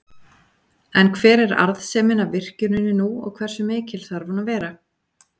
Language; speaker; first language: Icelandic; native; Icelandic